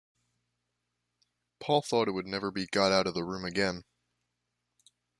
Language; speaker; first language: English; native; English